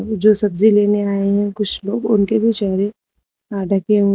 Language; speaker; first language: Hindi; native; Hindi